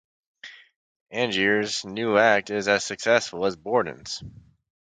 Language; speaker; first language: English; native; English